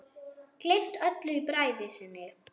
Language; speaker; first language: Icelandic; non-native, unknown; German